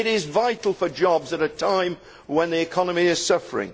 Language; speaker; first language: English; native; English